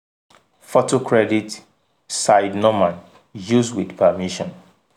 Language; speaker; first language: English; non-native, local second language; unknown